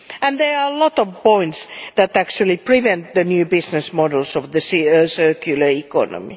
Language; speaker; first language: English; non-native, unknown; Finnish